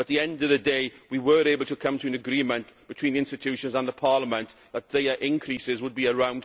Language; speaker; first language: English; native; English